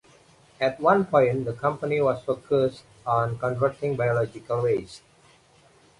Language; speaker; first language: English; non-native, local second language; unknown